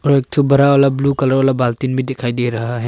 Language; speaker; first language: Hindi; non-native, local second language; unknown